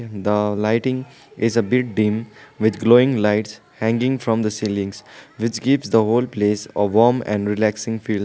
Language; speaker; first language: English; non-native, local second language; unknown